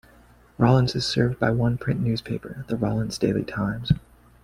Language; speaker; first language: English; native; English